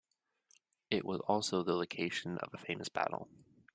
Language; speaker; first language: English; native; English